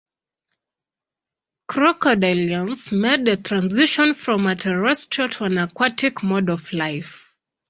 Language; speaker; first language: English; non-native, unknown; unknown